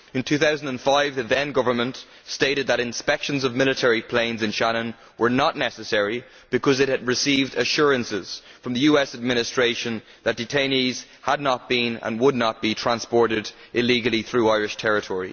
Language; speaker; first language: English; native; English